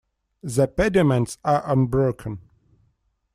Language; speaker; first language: English; non-native, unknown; Russian